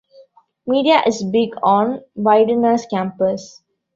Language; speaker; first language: English; non-native, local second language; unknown